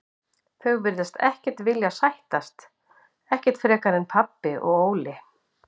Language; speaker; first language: Icelandic; native; Icelandic